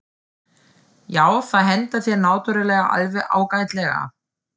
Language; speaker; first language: Icelandic; non-native, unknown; German